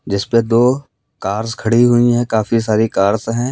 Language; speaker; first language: Hindi; native; Hindi